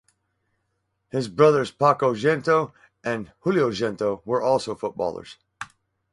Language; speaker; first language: English; native; English